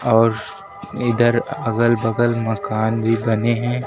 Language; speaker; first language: Hindi; native; Hindi